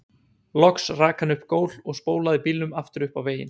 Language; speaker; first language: Icelandic; native; Icelandic